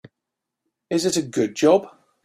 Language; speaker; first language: English; native; English